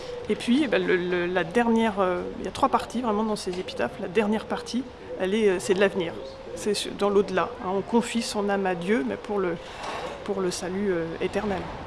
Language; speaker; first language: French; native; French